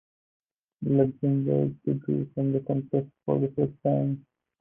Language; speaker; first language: English; non-native, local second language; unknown